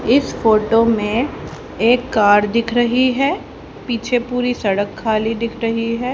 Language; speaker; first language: Hindi; native; Hindi